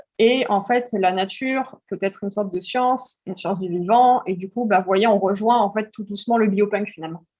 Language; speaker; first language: French; early bilingual, heritage; French